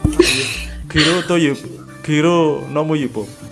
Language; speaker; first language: Korean; non-native, learner; Indonesian